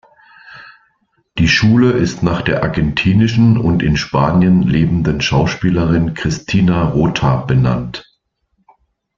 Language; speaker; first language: German; native; German